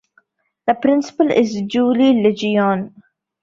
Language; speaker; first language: English; non-native, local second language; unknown